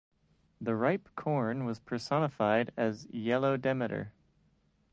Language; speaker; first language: English; native; English